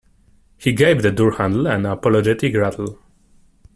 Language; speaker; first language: English; non-native, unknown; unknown